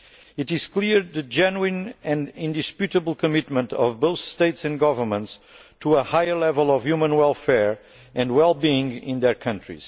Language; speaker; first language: English; non-native, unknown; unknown